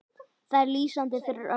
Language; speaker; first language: Icelandic; native; Icelandic